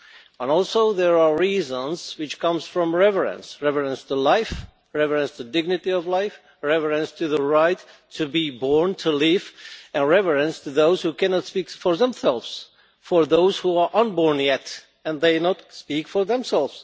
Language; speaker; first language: English; non-native, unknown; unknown